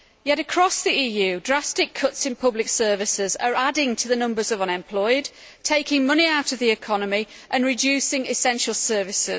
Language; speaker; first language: English; native; English